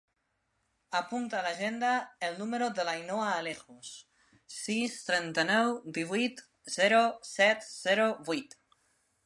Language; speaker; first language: Catalan; non-native, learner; Spanish